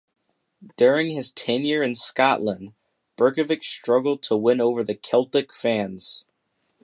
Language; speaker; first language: English; native; English